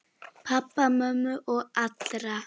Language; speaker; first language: Icelandic; native; Icelandic